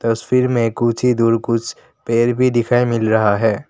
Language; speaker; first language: Hindi; non-native, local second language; Assamese